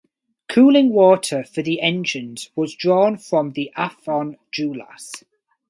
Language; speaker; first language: English; native; English